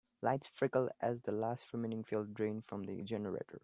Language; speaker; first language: English; non-native, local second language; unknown